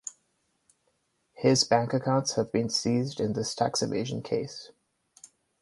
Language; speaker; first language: English; non-native, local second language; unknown